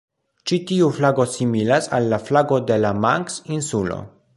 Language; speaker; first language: Esperanto; non-native, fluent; Polish